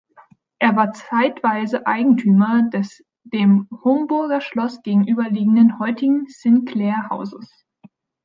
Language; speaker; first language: German; native; German